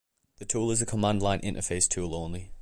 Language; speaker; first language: English; native; English